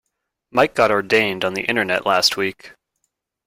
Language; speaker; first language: English; native; English